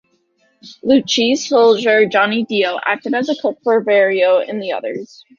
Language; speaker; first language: English; native; English